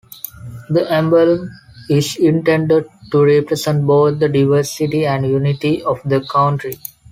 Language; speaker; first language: English; non-native, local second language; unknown